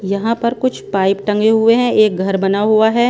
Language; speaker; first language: Hindi; non-native, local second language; Punjabi